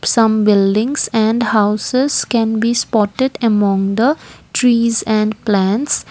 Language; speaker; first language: English; non-native, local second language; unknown